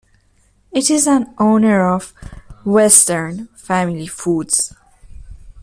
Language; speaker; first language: English; non-native, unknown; Persian